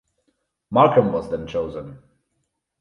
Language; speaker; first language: English; non-native, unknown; German